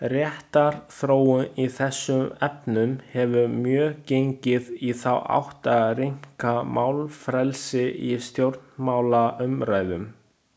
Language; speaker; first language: Icelandic; non-native, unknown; Chinese